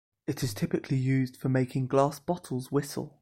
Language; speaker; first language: English; native; English